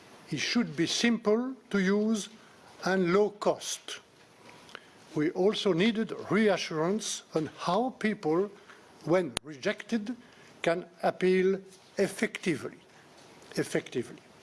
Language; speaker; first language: English; non-native, fluent; French